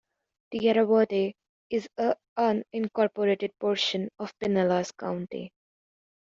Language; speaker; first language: English; native; English